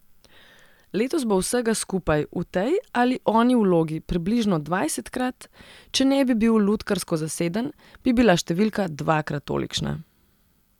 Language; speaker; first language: Slovenian; non-native, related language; Serbian